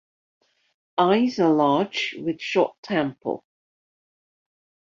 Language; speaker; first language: English; non-native, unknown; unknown